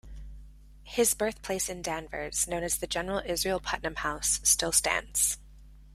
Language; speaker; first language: English; native; English